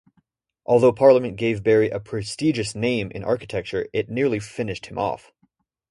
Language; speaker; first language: English; native; English